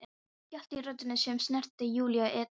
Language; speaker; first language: Icelandic; non-native, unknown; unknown